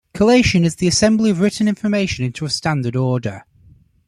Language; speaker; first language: English; native; English